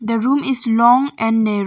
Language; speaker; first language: English; non-native, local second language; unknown